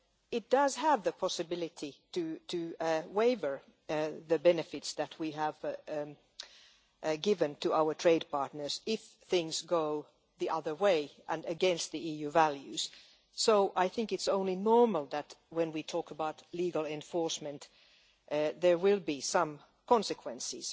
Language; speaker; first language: English; non-native, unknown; Finnish